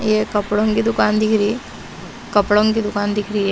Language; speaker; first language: Hindi; non-native, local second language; Punjabi